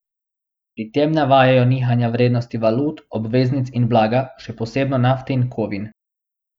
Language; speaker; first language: Slovenian; non-native, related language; Bosnian